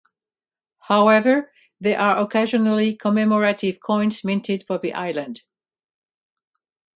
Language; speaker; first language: English; native; English